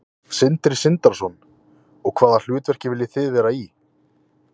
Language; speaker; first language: Icelandic; native; Icelandic